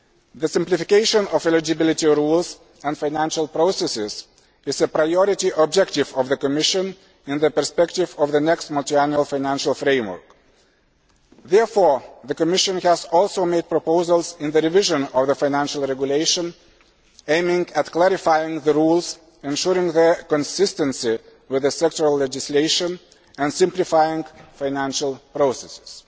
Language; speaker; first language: English; non-native, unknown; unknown